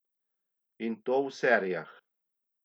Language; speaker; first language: Slovenian; native; Slovenian